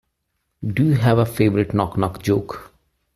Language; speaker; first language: English; non-native, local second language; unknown